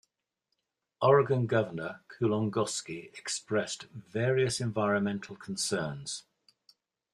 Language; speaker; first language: English; native; English